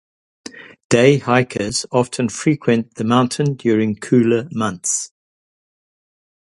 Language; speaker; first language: English; non-native, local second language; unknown